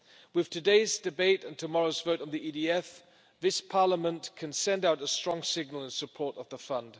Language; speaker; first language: English; non-native, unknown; German